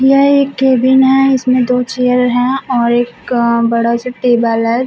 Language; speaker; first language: Hindi; native; Hindi